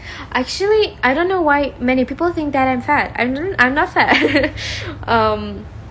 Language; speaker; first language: English; non-native, fluent; Russian